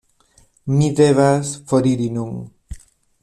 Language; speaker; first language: Esperanto; non-native, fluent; Spanish